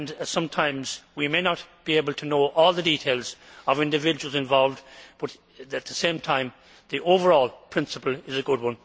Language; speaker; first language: English; native; English